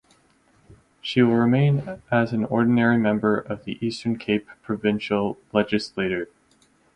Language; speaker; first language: English; native; English